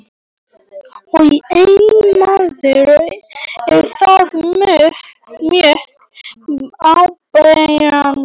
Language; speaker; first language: Icelandic; non-native, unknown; Polish